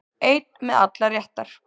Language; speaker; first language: Icelandic; native; Icelandic